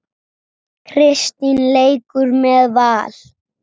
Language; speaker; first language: Icelandic; native; Icelandic